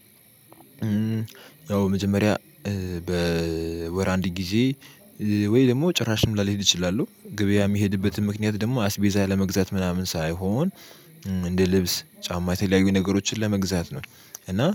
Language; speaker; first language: Amharic; native; Amharic